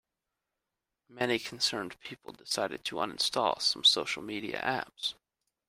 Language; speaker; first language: English; native; English